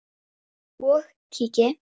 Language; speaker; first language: Icelandic; native; Icelandic